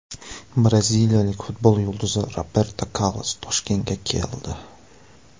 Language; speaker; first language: Uzbek; non-native, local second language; Russian